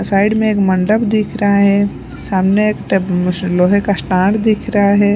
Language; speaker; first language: Hindi; non-native, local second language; Punjabi